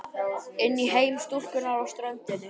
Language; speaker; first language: Icelandic; native; Icelandic